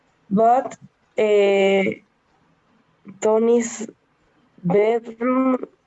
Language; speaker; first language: English; non-native, learner; Spanish